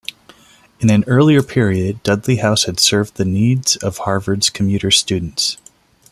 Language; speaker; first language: English; non-native, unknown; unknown